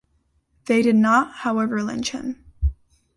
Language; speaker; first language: English; native; English